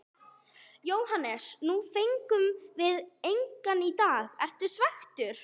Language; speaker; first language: Icelandic; non-native, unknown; English